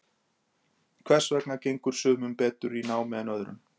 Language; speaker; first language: Icelandic; native; Icelandic